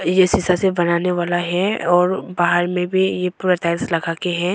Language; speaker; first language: Hindi; non-native, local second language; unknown